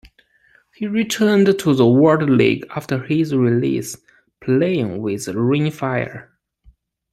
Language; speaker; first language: English; non-native, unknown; Chinese